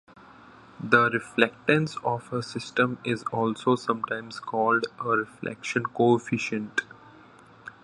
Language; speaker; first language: English; non-native, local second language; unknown